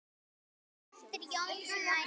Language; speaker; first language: Icelandic; native; Icelandic